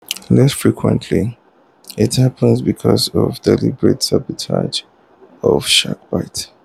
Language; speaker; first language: English; non-native, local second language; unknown